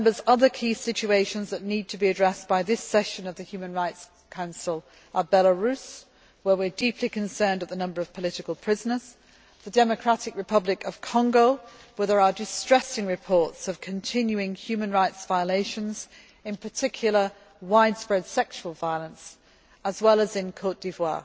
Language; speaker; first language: English; native; English